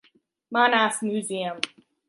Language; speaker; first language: English; native; English